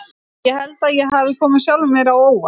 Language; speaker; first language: Icelandic; native; Icelandic